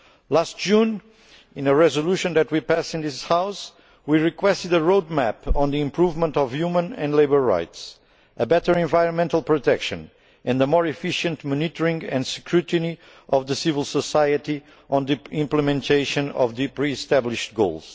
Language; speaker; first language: English; non-native, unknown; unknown